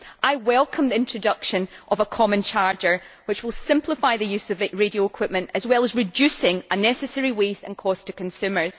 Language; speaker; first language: English; native; English